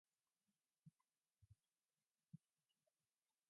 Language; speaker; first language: English; non-native, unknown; Mongolian